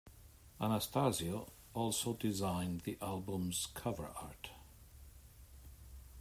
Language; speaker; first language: English; native; English